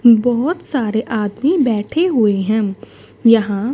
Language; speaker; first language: Hindi; native; Hindi